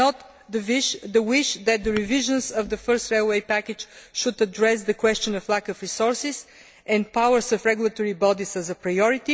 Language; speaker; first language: English; non-native, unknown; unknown